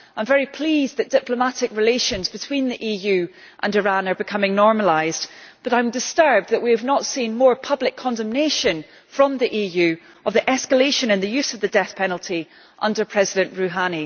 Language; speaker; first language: English; native; English